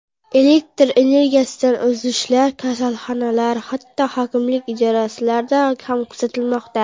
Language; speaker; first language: Uzbek; non-native, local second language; Kara-Kalpak